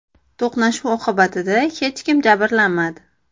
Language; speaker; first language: Uzbek; native; Uzbek